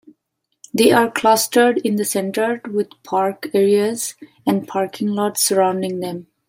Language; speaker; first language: English; non-native, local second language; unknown